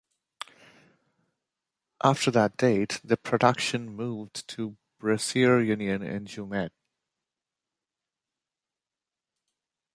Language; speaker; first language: English; non-native, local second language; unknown